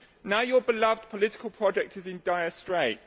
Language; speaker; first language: English; native; English